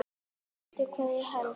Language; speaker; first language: Icelandic; native; Icelandic